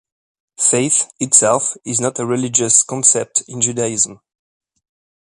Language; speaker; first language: English; non-native, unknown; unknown